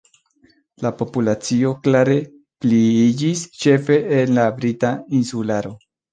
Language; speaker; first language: Esperanto; non-native, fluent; Spanish